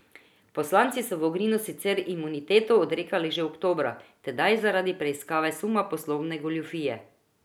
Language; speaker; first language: Slovenian; non-native, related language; Croatian